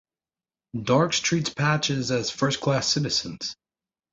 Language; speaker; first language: English; native; English